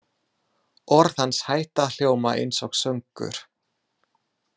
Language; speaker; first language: Icelandic; non-native, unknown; English